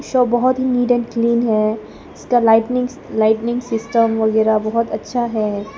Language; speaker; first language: Hindi; early bilingual, other home language; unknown